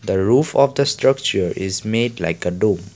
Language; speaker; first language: English; non-native, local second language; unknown